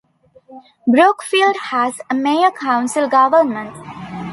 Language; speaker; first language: English; non-native, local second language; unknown